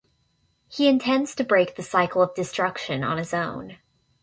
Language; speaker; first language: English; native; English